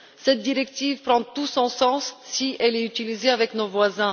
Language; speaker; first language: French; non-native, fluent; Bulgarian